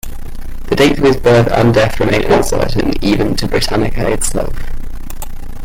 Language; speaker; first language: English; native; English